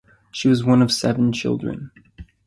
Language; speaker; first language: English; native; English